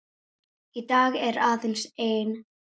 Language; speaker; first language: Icelandic; native; Icelandic